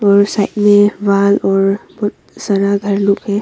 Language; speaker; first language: Hindi; early bilingual, other home language; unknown